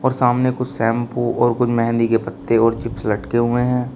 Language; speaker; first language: Hindi; native; Hindi